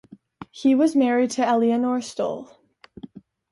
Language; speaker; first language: English; native; English